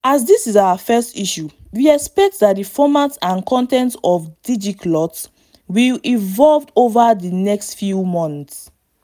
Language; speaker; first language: English; non-native, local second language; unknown